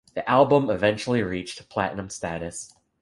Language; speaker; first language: English; native; English